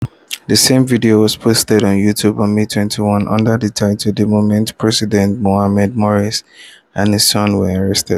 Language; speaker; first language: English; non-native, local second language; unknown